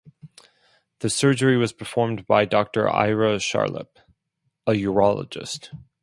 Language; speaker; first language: English; non-native, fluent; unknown